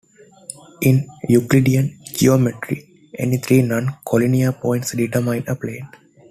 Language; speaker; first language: English; non-native, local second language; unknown